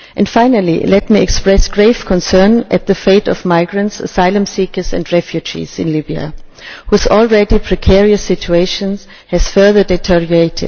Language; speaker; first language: English; non-native, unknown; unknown